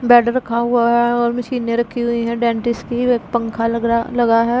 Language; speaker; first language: Hindi; non-native, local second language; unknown